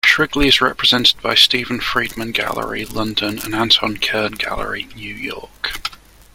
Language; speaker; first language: English; native; English